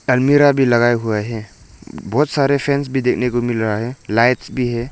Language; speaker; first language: Hindi; non-native, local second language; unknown